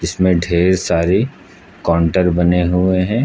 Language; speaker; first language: Hindi; native; Hindi